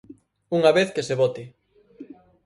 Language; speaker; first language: Galician; native; Galician